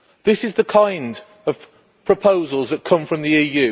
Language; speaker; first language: English; native; English